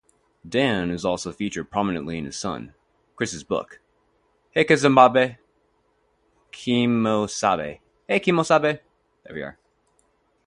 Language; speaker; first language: English; native; English